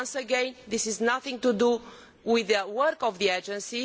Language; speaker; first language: English; non-native, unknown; Romanian